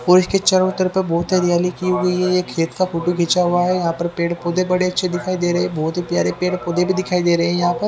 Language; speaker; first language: Hindi; native; Hindi